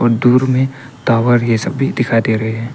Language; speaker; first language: Hindi; early bilingual, other home language; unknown